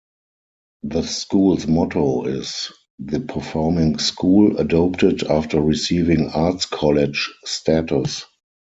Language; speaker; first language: English; non-native, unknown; German